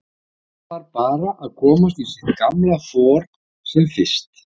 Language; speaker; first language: Icelandic; native; Icelandic